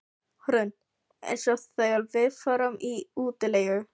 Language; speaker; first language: Icelandic; non-native, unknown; Filipino